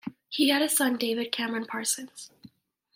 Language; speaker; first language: English; native; English